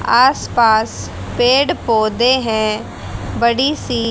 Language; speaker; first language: Hindi; native; Hindi